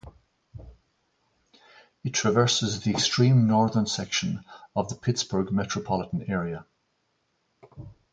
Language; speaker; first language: English; native; English